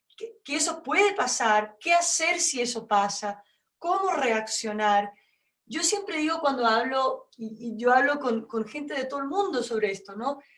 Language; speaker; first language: Spanish; non-native, fluent; Portuguese